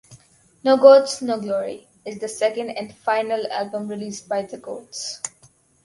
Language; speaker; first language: English; non-native, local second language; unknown